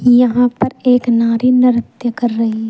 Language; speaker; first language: Hindi; native; Hindi